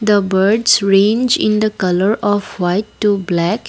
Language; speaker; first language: English; non-native, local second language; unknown